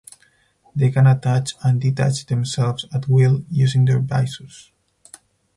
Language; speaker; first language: English; non-native, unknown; Spanish